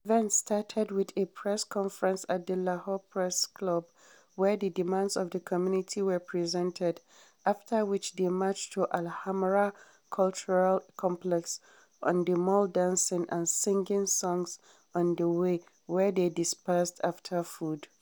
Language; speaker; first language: English; non-native, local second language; Hausa